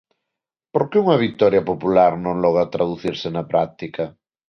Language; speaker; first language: Galician; non-native, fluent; Spanish